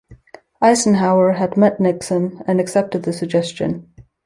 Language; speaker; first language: English; native; English